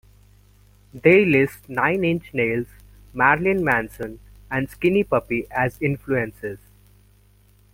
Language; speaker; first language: English; non-native, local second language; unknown